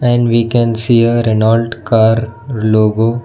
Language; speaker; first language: English; non-native, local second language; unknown